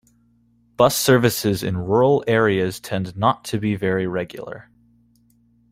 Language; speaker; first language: English; native; English